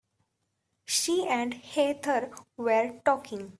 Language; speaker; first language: English; non-native, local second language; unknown